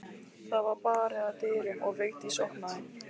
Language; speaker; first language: Icelandic; non-native, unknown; Lithuanian